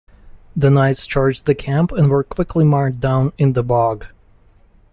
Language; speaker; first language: English; non-native, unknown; Russian